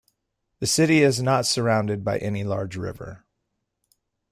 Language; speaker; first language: English; native; English